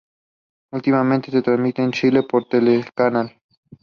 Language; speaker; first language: English; non-native, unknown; Spanish